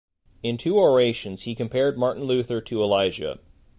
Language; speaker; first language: English; native; English